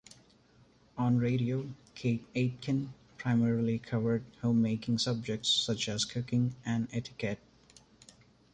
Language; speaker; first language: English; non-native, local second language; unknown